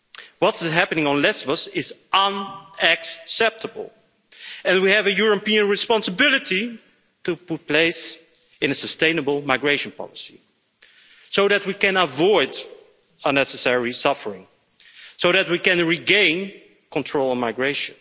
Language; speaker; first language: English; non-native, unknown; Dutch